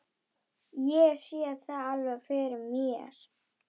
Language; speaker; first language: Icelandic; non-native, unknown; German